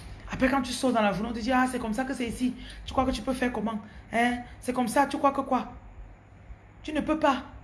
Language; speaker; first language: French; non-native, local second language; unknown